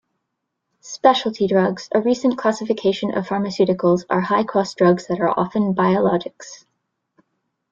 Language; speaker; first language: English; native; English